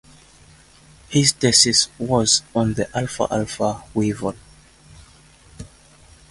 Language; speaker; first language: English; native; English